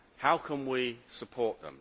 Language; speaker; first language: English; native; English